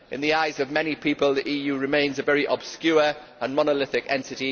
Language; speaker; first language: English; native; English